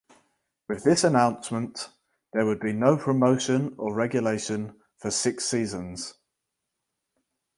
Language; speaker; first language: English; native; English